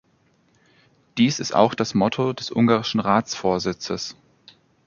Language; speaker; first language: German; native; German